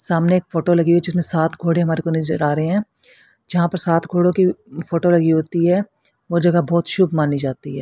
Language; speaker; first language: Hindi; native; Hindi